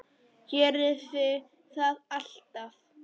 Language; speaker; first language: Icelandic; non-native, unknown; Polish